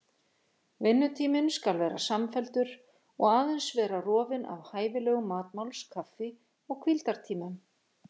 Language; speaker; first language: Icelandic; native; Icelandic